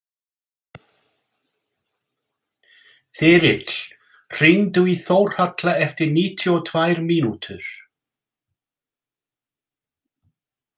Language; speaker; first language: Icelandic; non-native, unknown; English